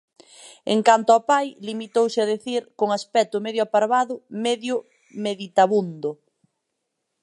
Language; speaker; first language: Galician; native; Galician